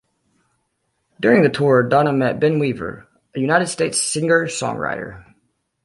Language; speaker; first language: English; native; English